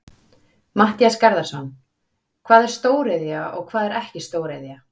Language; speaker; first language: Icelandic; native; Icelandic